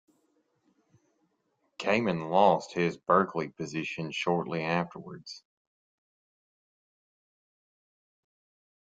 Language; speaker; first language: English; native; English